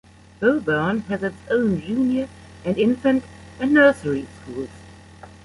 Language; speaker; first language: English; non-native, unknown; German